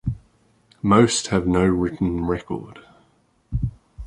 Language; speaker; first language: English; native; English